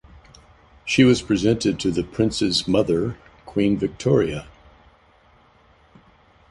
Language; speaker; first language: English; native; English